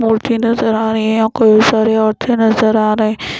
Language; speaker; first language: Hindi; non-native, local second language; Punjabi